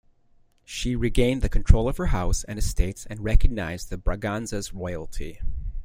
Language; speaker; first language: English; native; English